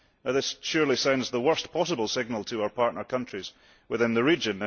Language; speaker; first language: English; early bilingual, heritage; English